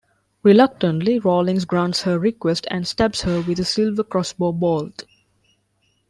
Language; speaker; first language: English; non-native, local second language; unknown